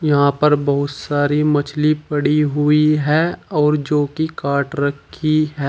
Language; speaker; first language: Hindi; native; Hindi